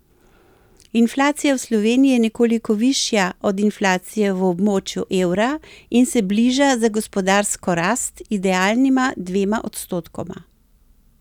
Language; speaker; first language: Slovenian; native; Slovenian